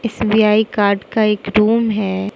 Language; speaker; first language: Hindi; non-native, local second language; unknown